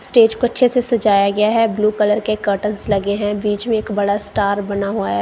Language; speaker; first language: Hindi; non-native, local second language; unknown